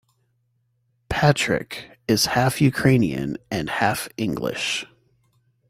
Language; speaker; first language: English; native; English